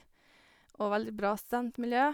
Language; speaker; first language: Norwegian; native; Norwegian